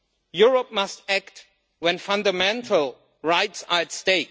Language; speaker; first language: English; non-native, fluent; German